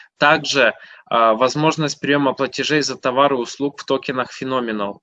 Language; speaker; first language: Russian; native; Russian